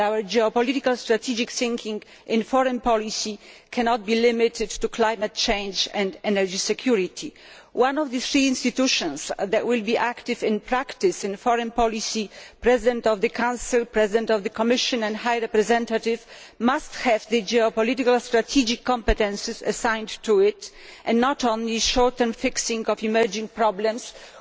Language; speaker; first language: English; non-native, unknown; Polish